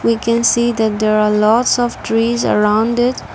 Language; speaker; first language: English; non-native, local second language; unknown